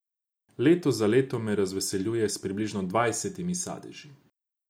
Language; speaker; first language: Slovenian; non-native, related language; Croatian